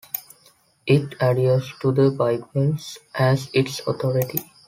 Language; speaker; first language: English; non-native, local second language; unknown